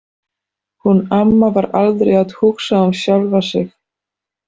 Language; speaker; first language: Icelandic; non-native, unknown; Polish